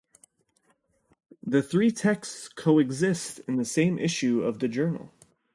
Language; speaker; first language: English; native; English